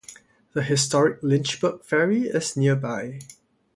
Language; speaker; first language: English; non-native, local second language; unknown